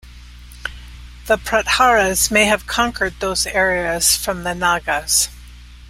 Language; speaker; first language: English; native; English